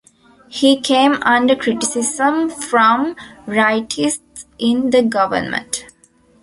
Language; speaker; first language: English; non-native, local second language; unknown